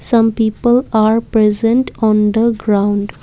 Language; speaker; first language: English; non-native, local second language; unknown